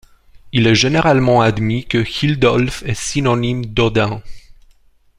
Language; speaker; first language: French; non-native, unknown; Romanian